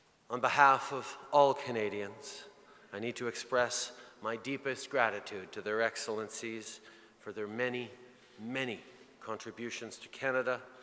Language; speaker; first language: English; early bilingual, other home language; French